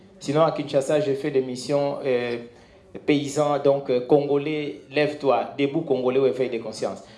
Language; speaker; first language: French; non-native, local second language; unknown